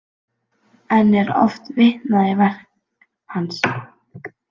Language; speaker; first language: Icelandic; native; Icelandic